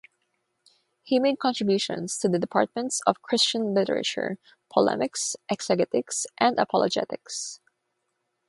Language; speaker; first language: English; non-native, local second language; Filipino